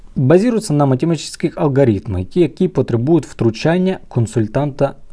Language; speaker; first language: Ukrainian; non-native, local second language; Russian